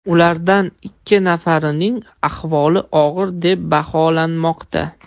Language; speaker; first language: Uzbek; non-native, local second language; Russian